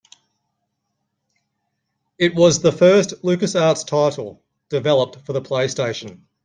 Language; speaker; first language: English; native; English